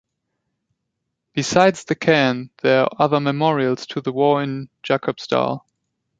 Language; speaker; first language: English; non-native, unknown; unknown